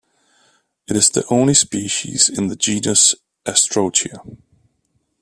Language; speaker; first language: English; native; English